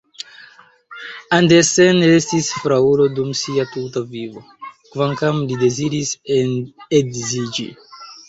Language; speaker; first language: Esperanto; non-native, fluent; Chinese